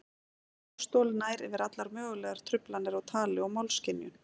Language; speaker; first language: Icelandic; native; Icelandic